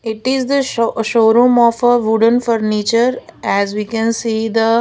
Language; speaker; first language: English; non-native, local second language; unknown